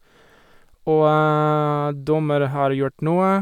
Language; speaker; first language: Norwegian; non-native, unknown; Portuguese